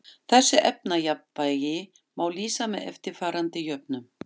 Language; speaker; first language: Icelandic; non-native, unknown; German